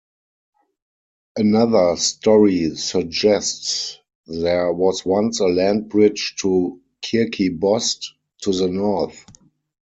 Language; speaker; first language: English; non-native, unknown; German